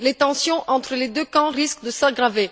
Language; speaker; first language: French; non-native, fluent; Bulgarian